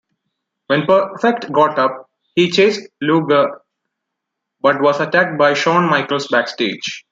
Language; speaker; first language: English; non-native, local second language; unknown